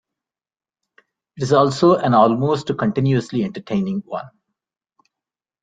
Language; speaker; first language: English; non-native, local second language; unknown